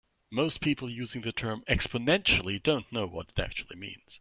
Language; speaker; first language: English; non-native, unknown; German